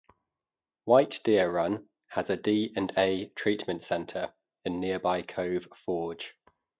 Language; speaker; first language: English; native; English